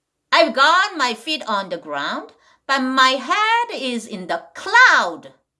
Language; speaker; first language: English; non-native, learner; Korean